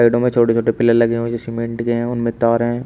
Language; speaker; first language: Hindi; native; Hindi